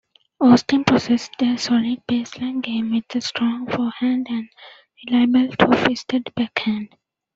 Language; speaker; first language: English; non-native, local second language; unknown